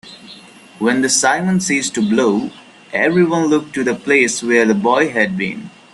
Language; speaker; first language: English; non-native, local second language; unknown